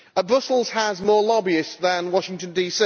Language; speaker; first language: English; native; English